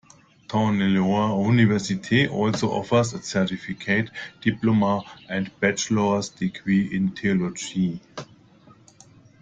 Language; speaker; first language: English; non-native, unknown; German